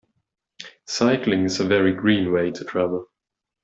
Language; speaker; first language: English; non-native, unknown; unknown